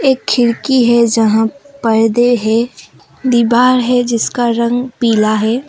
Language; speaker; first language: Hindi; non-native, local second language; Assamese